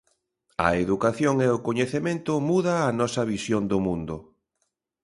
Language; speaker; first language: Galician; native; Galician